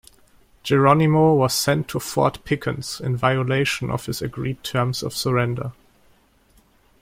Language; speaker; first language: English; non-native, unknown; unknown